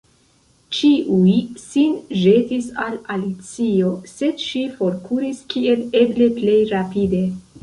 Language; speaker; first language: Esperanto; non-native, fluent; Central Kurdish